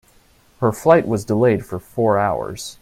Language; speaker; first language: English; native; English